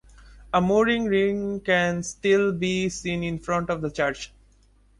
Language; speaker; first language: English; non-native, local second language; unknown